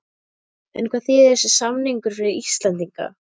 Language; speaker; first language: Icelandic; native; Icelandic